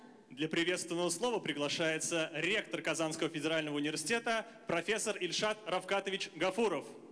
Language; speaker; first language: Russian; native; Russian